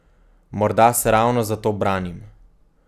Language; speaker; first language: Slovenian; native; Slovenian